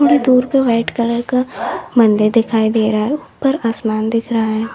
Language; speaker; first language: Hindi; native; Hindi